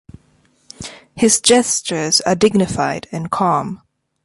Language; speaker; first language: English; non-native, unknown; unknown